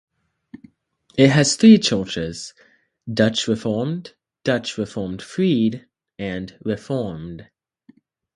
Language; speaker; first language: English; native; English